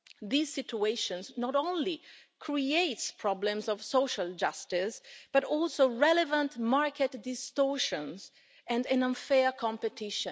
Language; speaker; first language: English; non-native, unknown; Italian